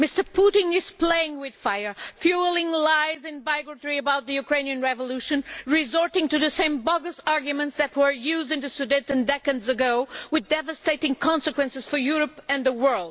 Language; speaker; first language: English; non-native, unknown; Portuguese